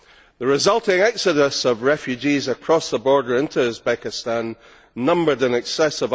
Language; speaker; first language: English; native; English